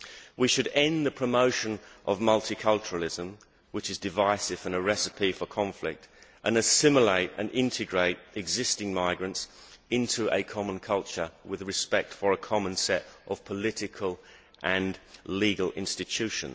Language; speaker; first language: English; native; English